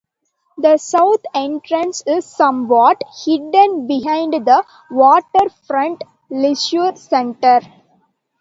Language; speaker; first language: English; non-native, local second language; Tamil